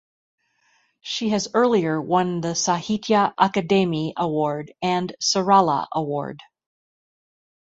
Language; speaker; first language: English; native; English